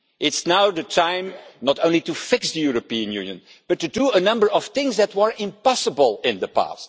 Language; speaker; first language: English; non-native, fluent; Dutch